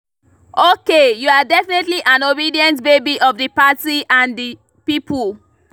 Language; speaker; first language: English; non-native, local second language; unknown